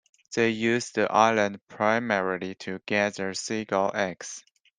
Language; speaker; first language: English; non-native, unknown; Chinese